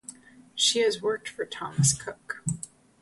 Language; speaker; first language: English; native; English